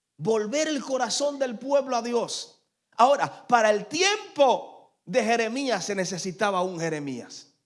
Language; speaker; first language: Spanish; native; Spanish